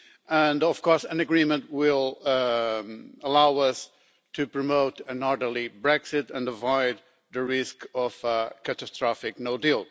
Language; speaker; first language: English; non-native, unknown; Portuguese